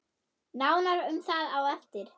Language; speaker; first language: Icelandic; non-native, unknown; German